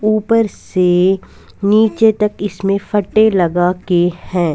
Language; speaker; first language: Hindi; non-native, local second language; Punjabi